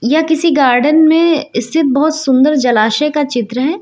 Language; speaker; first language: Hindi; native; Hindi